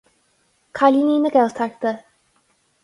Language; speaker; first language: Irish; non-native, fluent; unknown